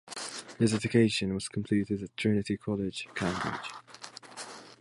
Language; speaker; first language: English; native; English